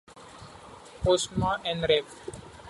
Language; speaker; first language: English; non-native, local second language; Marathi